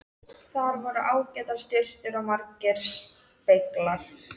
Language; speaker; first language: Icelandic; native; Icelandic